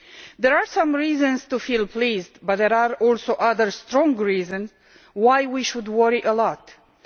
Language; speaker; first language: English; non-native, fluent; Romanian